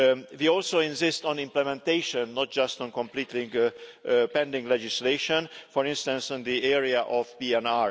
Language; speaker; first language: English; non-native, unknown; Hungarian